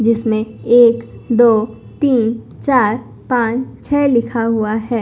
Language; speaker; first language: Hindi; non-native, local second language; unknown